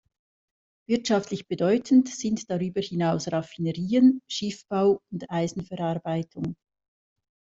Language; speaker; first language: German; native; German